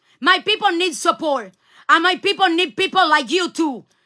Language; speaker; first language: English; non-native, learner; Spanish